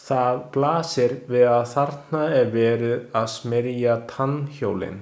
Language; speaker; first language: Icelandic; non-native, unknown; Chinese